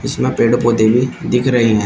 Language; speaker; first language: Hindi; native; Hindi